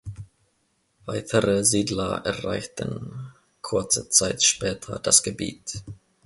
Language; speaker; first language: German; non-native, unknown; Finnish